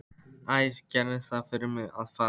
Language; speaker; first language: Icelandic; non-native, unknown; Polish